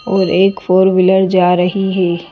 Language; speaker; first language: Hindi; native; Hindi